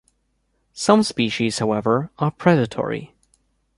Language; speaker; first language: English; native; English